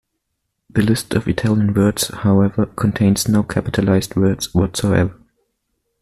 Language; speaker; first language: English; non-native, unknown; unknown